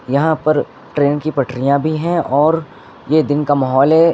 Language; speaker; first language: Hindi; native; Hindi